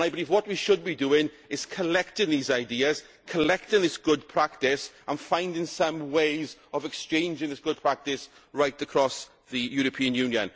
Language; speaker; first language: English; native; English